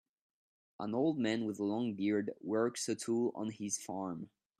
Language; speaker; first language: English; non-native, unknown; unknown